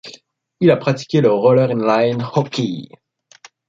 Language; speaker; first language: French; native; French